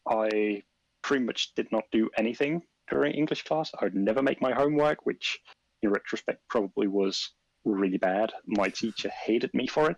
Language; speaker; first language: English; non-native, fluent; Danish